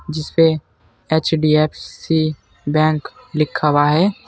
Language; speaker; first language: Hindi; native; Hindi